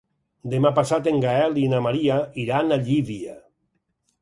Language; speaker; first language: Catalan; native; Catalan